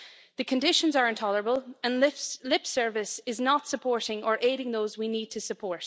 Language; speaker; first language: English; native; English